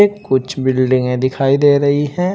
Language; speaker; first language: Hindi; native; Hindi